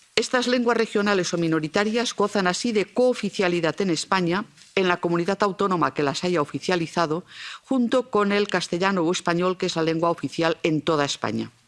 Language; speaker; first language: Spanish; non-native, local second language; Catalan